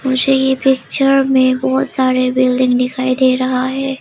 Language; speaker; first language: Hindi; non-native, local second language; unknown